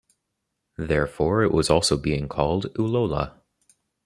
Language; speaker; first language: English; native; English